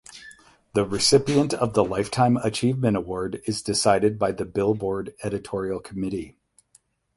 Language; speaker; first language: English; native; English